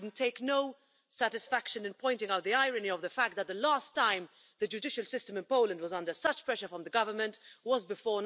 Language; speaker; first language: English; non-native, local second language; Maltese